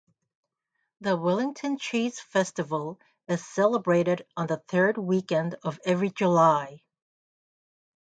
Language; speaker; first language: English; native; English